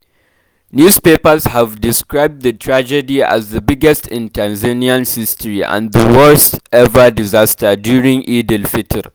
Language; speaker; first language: English; non-native, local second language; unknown